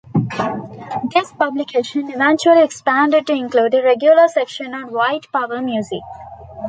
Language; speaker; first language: English; non-native, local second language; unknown